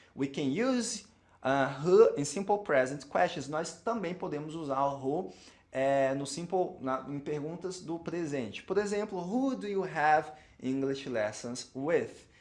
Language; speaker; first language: English; non-native, fluent; Portuguese